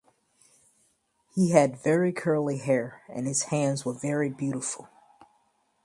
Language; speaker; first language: English; native; English